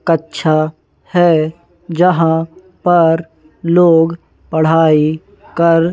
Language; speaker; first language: Hindi; native; Hindi